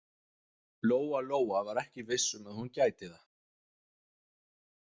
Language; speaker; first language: Icelandic; non-native, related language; Danish